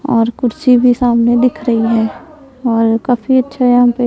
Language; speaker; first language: Hindi; non-native, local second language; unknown